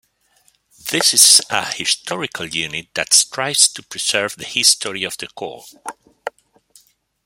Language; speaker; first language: English; non-native, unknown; Spanish